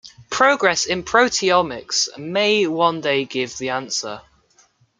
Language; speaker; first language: English; native; English